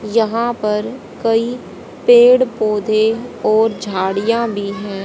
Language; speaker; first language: Hindi; native; Hindi